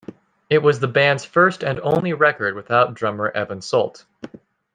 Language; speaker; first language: English; native; English